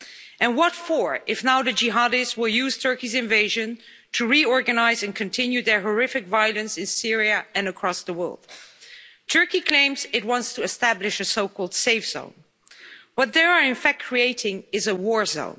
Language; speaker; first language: English; non-native, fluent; Dutch